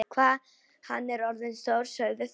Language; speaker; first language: Icelandic; non-native, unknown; Polish